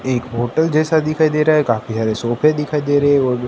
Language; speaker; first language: Hindi; non-native, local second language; Gujarati